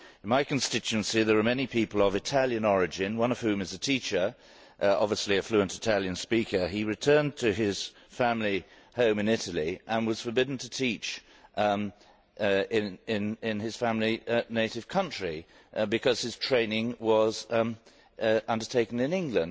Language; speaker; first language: English; native; English